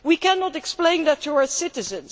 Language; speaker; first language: English; non-native, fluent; Dutch